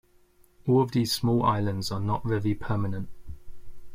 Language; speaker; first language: English; native; English